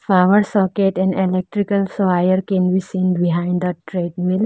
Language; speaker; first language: English; non-native, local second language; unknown